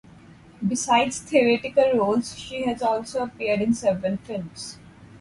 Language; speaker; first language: English; non-native, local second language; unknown